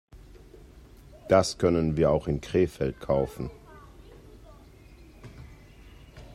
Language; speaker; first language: German; native; German